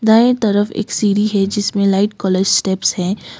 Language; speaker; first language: Hindi; non-native, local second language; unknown